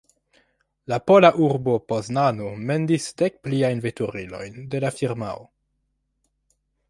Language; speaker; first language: Esperanto; non-native, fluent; French